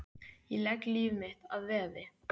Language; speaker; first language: Icelandic; native; Icelandic